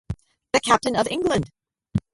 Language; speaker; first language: English; native; English